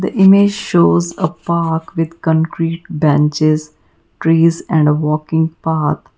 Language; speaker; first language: English; non-native, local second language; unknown